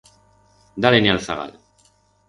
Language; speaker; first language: Aragonese; non-native, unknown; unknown